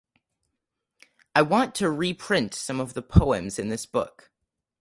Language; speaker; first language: English; native; English